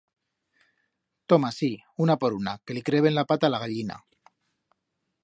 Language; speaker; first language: Aragonese; native; Aragonese